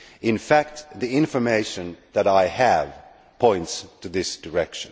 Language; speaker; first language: English; non-native, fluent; Finnish